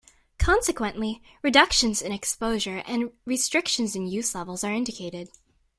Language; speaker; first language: English; native; English